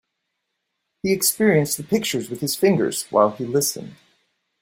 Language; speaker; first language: English; native; English